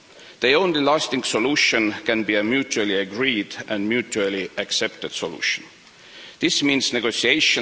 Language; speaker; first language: English; non-native, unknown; Estonian